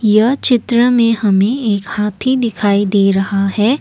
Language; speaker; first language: Hindi; non-native, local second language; Assamese